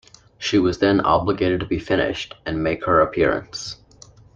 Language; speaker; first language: English; native; English